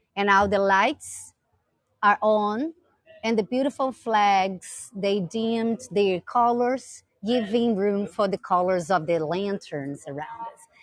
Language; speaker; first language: English; non-native, fluent; Portuguese